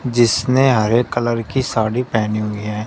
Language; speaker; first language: Hindi; native; Hindi